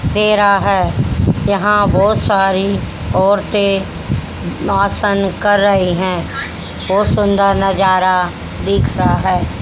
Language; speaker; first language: Hindi; native; Hindi